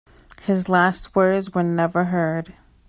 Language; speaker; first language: English; native; English